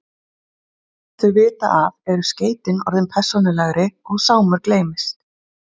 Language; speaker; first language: Icelandic; native; Icelandic